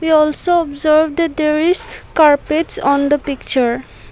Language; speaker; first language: English; non-native, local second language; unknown